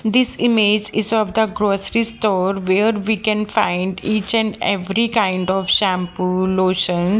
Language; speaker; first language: English; non-native, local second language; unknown